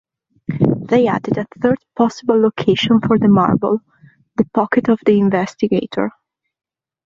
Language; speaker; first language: English; non-native, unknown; Italian